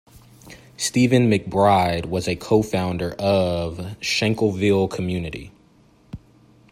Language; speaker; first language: English; native; English